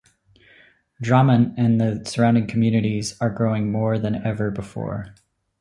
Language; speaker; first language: English; native; English